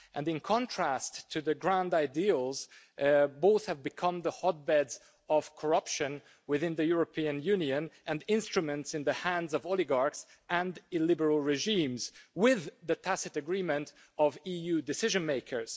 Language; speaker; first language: English; non-native, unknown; Hungarian